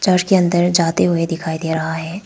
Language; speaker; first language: Hindi; non-native, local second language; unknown